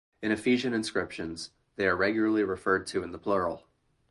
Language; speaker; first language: English; native; English